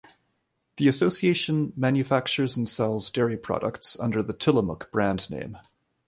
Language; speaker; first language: English; native; English